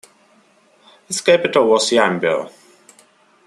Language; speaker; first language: English; non-native, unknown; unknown